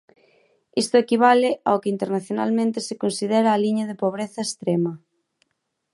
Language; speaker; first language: Galician; native; Galician